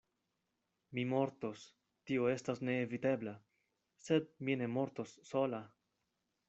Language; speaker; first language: Esperanto; non-native, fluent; Spanish